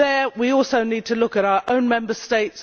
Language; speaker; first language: English; native; English